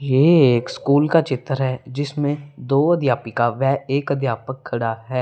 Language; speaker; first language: Hindi; non-native, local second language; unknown